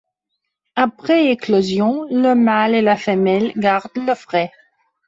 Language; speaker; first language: French; non-native, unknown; Belarusian